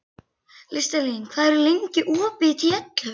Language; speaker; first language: Icelandic; native; Icelandic